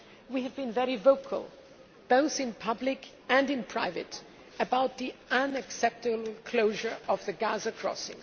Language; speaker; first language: English; non-native, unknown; German